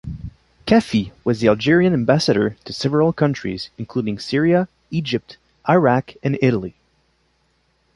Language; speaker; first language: English; non-native, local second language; French